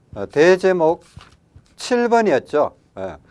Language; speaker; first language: Korean; native; Korean